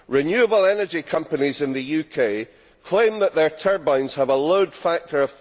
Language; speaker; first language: English; native; English